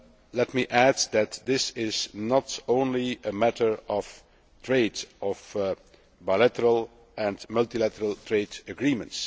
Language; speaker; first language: English; non-native, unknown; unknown